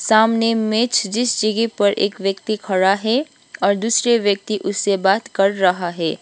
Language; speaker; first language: Hindi; non-native, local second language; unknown